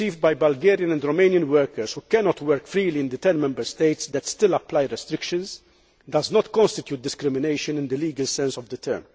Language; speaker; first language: English; non-native, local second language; Maltese